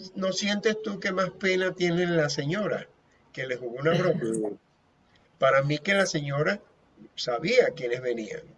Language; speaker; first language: Spanish; native; Spanish